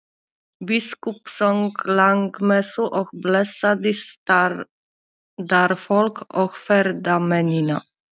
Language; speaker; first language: Icelandic; non-native, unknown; Polish